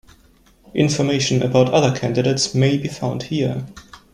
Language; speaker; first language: English; non-native, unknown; German